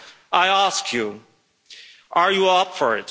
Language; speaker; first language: English; non-native, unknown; Dutch